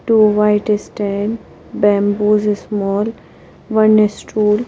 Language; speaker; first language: English; non-native, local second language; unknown